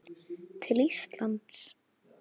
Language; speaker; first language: Icelandic; native; Icelandic